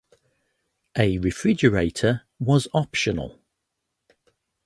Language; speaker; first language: English; native; English